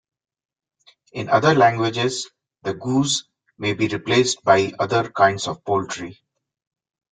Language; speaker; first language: English; non-native, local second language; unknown